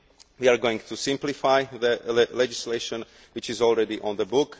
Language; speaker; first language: English; non-native, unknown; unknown